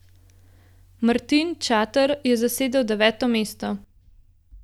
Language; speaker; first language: Slovenian; native; Slovenian